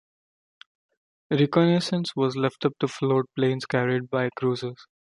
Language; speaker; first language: English; non-native, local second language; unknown